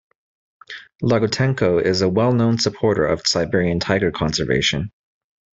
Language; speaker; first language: English; native; English